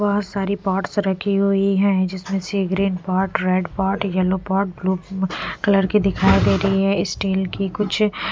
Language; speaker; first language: Hindi; non-native, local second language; Punjabi